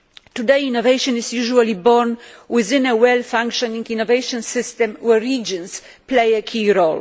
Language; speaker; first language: English; non-native, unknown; Polish